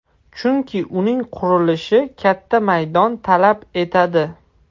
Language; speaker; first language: Uzbek; non-native, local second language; Russian